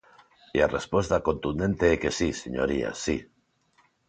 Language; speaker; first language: Galician; non-native, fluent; Spanish